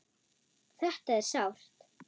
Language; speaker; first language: Icelandic; non-native, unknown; German